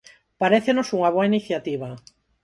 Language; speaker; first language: Galician; non-native, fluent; Spanish